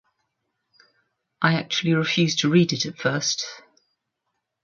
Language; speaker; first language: English; native; English